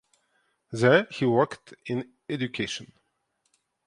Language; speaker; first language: English; non-native, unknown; Ukrainian